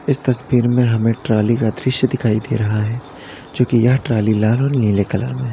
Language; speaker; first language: Hindi; native; Hindi